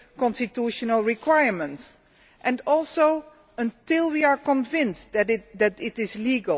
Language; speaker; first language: English; non-native, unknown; Dutch